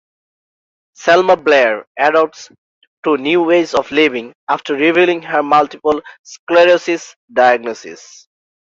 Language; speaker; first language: English; non-native, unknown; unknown